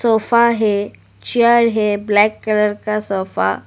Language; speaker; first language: Hindi; non-native, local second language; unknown